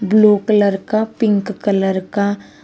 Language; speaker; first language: Hindi; native; Hindi